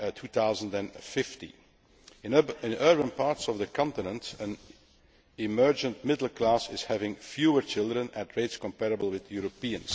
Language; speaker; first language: English; non-native, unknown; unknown